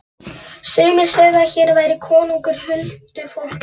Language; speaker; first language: Icelandic; non-native, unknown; Polish